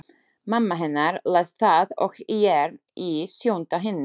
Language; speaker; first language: Icelandic; non-native, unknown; Slovak